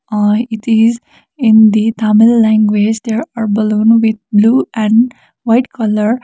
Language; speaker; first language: English; non-native, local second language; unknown